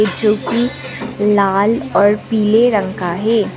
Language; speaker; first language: Hindi; non-native, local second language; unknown